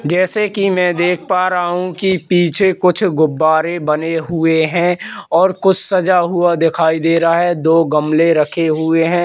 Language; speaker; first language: Hindi; native; Hindi